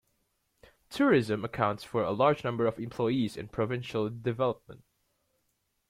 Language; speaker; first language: English; native; English